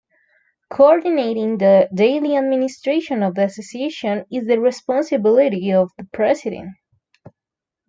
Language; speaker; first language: English; non-native, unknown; Spanish